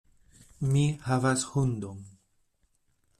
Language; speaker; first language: Esperanto; non-native, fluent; Spanish